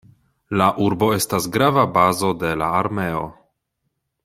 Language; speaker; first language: Esperanto; non-native, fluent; Polish